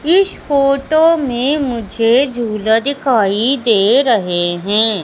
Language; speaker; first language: Hindi; native; Hindi